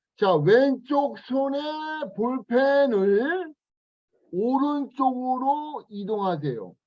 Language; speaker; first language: Korean; native; Korean